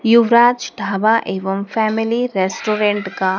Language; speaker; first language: Hindi; native; Hindi